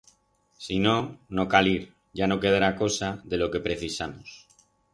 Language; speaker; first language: Aragonese; non-native, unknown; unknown